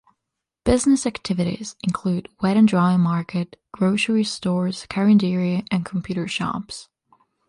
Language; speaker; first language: English; non-native, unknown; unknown